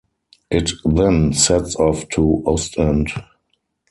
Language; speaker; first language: English; non-native, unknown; German